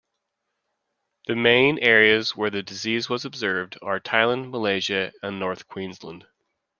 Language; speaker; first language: English; native; English